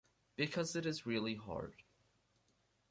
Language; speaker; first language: English; native; English